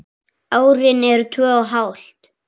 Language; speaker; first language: Icelandic; native; Icelandic